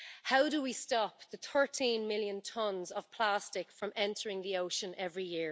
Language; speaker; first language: English; native; English